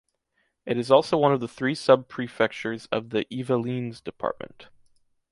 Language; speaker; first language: English; native; English